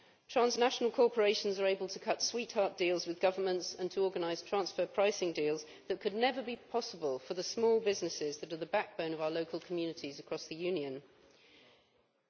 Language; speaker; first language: English; native; English